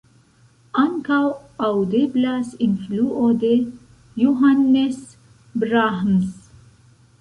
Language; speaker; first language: Esperanto; non-native, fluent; Central Kurdish